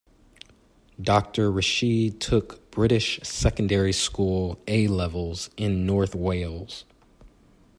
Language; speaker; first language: English; native; English